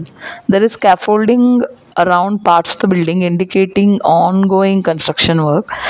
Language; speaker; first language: English; non-native, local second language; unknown